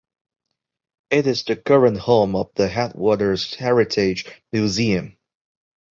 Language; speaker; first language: English; non-native, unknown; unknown